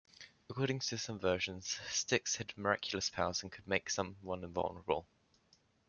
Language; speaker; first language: English; native; English